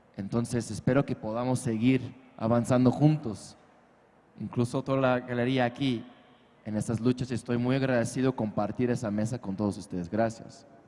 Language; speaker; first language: Spanish; non-native, fluent; English